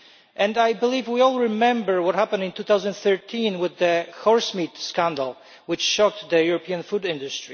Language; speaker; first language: English; non-native, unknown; Polish